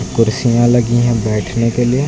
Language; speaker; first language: Hindi; native; Hindi